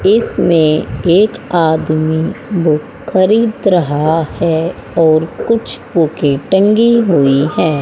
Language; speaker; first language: Hindi; native; Hindi